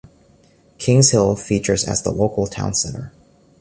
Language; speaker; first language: English; native; English